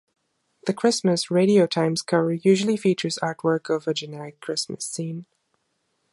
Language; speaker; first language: English; non-native, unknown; German